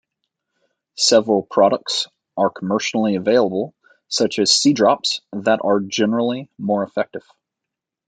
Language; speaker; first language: English; native; English